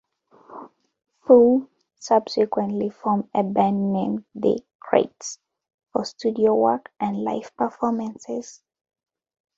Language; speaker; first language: English; non-native, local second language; Ganda